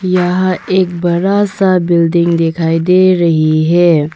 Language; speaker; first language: Hindi; early bilingual, other home language; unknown